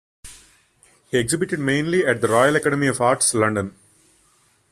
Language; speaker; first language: English; non-native, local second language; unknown